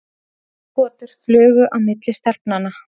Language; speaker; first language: Icelandic; native; Icelandic